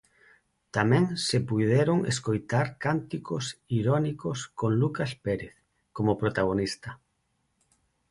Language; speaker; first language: Galician; non-native, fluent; Spanish